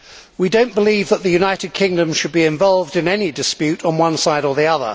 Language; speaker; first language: English; native; English